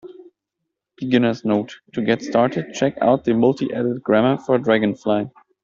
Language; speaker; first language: English; native; English